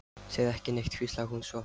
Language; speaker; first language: Icelandic; non-native, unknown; Lithuanian